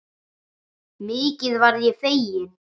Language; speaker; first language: Icelandic; native; Icelandic